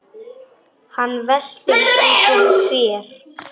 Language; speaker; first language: Icelandic; non-native, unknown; Polish